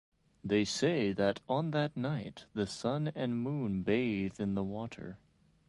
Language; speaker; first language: English; native; English